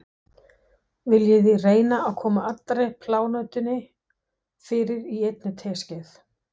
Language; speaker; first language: Icelandic; non-native, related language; Danish